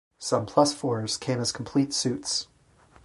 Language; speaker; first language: English; native; English